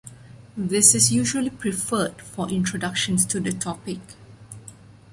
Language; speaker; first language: English; non-native, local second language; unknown